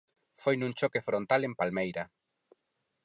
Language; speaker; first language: Galician; non-native, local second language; Spanish